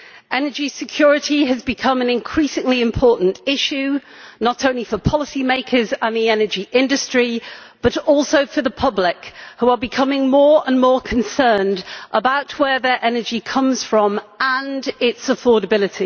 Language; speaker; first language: English; native; English